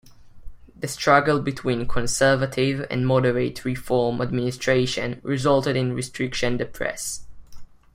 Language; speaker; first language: English; native; English